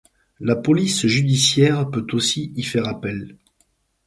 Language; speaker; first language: French; native; French